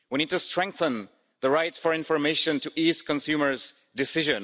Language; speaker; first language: English; non-native, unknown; Czech